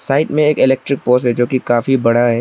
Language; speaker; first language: Hindi; non-native, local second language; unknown